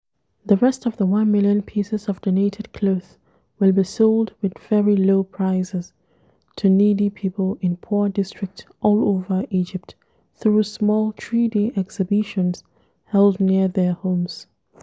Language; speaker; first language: English; non-native, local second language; Hausa